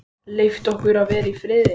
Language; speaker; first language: Icelandic; native; Icelandic